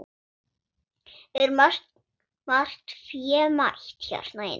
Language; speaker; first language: Icelandic; non-native, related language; Swedish